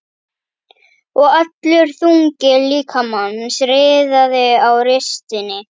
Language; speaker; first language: Icelandic; native; Icelandic